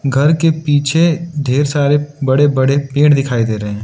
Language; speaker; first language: Hindi; non-native, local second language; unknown